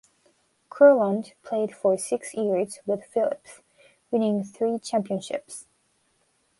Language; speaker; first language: English; non-native, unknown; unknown